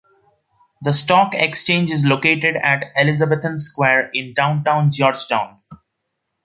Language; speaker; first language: English; non-native, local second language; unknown